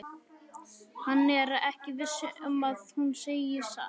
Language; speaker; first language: Icelandic; native; Icelandic